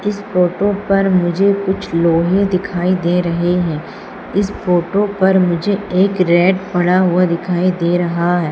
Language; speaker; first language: Hindi; native; Hindi